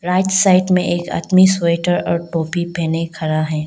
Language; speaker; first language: Hindi; non-native, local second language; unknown